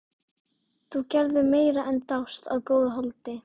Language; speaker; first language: Icelandic; native; Icelandic